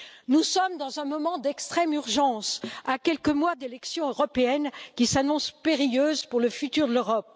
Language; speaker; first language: French; native; French